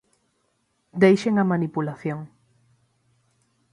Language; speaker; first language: Galician; native; Galician